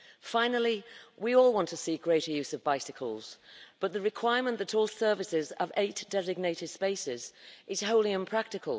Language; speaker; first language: English; native; English